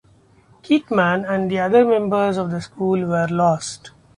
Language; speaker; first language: English; non-native, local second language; Marathi